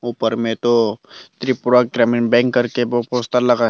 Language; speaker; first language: Hindi; non-native, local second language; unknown